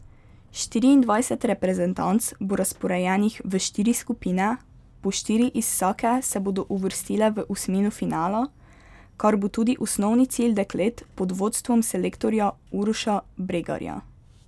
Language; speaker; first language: Slovenian; native; Slovenian